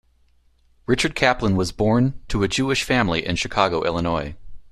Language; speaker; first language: English; native; English